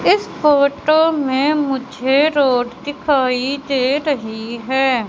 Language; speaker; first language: Hindi; native; Hindi